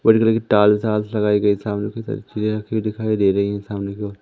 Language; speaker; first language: Hindi; native; Hindi